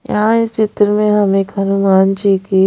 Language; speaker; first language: Hindi; non-native, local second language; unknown